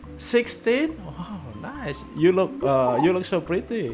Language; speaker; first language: English; non-native, learner; Indonesian